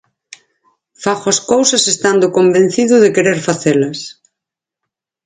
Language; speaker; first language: Galician; native; Galician